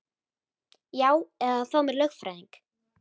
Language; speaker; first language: Icelandic; native; Icelandic